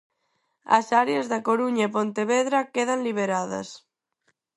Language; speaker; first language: Galician; non-native, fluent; Spanish